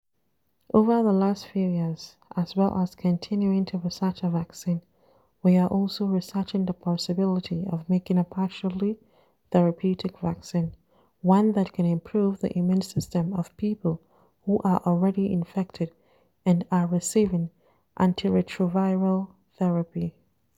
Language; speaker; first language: English; non-native, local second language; Hausa